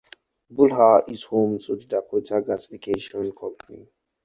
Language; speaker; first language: English; non-native, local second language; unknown